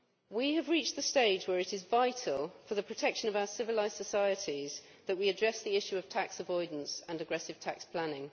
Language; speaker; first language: English; native; English